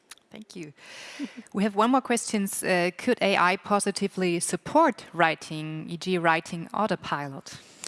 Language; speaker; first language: English; non-native, fluent; German